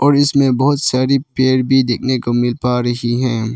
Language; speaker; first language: Hindi; non-native, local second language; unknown